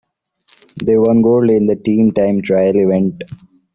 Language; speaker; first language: English; non-native, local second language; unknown